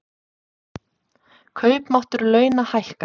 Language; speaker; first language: Icelandic; native; Icelandic